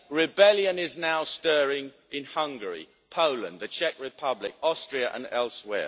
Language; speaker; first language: English; native; English